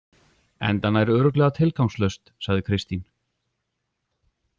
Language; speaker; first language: Icelandic; native; Icelandic